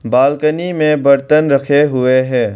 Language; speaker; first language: Hindi; non-native, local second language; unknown